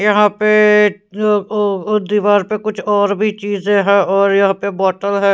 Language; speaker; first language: Hindi; non-native, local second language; Punjabi